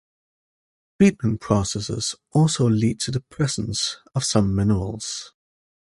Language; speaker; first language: English; native; English